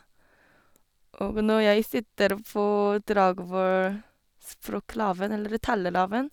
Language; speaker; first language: Norwegian; non-native, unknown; Korean